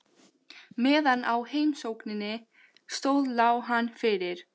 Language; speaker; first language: Icelandic; non-native, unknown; Albanian